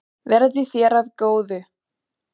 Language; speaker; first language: Icelandic; non-native, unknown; German